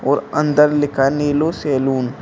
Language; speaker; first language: Hindi; native; Hindi